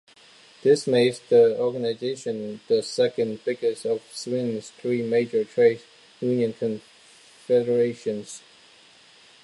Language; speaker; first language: English; non-native, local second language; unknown